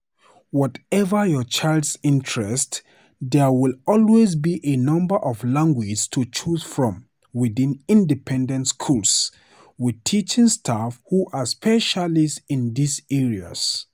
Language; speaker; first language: English; non-native, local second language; Hausa